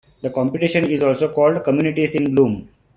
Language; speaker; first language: English; non-native, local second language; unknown